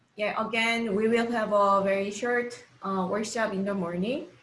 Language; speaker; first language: English; non-native, fluent; Korean